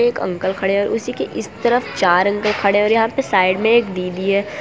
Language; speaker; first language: Hindi; non-native, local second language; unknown